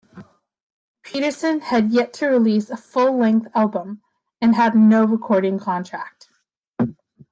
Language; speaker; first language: English; native; English